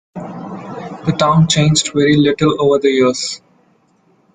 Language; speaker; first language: English; non-native, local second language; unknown